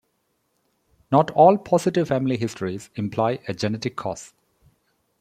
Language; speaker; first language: English; non-native, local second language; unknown